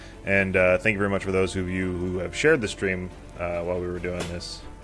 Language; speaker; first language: English; native; English